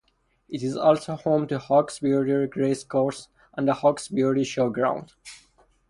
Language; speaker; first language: English; non-native, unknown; Persian